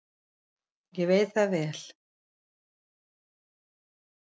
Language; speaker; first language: Icelandic; native; Icelandic